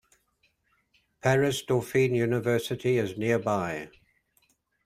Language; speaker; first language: English; native; English